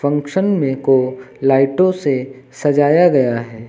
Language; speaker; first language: Hindi; native; Hindi